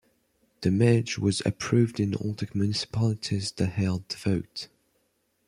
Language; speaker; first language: English; non-native, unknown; French